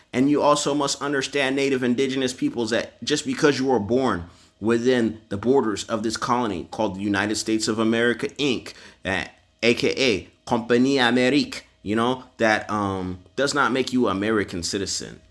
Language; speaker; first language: English; native; English